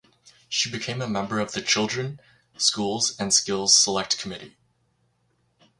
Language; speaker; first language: English; native; English